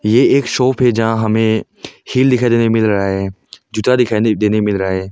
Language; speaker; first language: Hindi; non-native, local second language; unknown